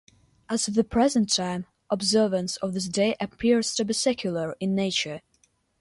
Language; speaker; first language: English; non-native, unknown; Russian